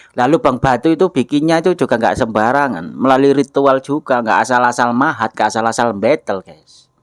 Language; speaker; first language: Indonesian; non-native, local second language; Javanese